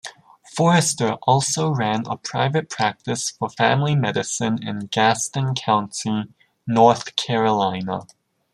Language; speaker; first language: English; native; English